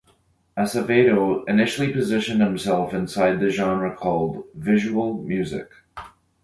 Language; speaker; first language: English; native; English